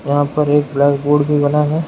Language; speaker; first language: Hindi; native; Hindi